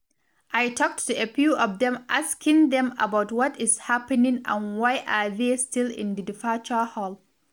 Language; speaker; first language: English; non-native, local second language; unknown